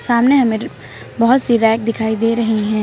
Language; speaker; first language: Hindi; native; Hindi